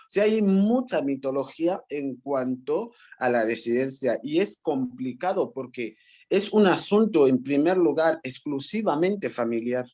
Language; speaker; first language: Spanish; non-native, local second language; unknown